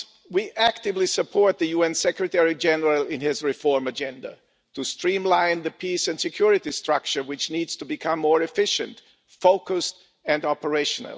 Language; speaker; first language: English; non-native, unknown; German